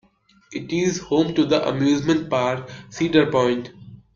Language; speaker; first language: English; non-native, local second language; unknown